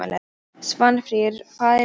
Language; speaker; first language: Icelandic; non-native, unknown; Polish